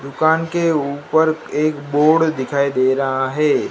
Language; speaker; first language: Hindi; non-native, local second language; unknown